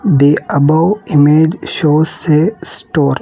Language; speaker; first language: English; non-native, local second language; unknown